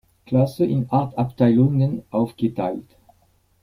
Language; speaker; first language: German; non-native, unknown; French